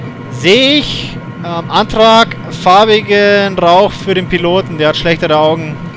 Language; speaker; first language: German; native; German